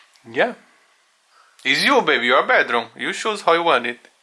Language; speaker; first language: English; non-native, learner; Portuguese